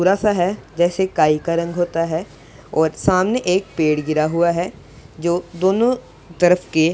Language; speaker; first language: Hindi; non-native, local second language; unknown